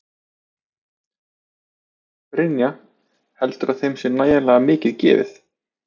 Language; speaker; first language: Icelandic; native; Icelandic